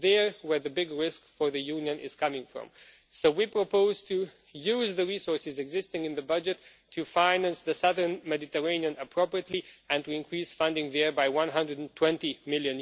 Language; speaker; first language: English; non-native, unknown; Romanian